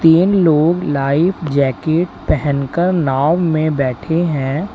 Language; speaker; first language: Hindi; native; Hindi